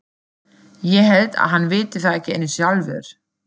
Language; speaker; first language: Icelandic; non-native, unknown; German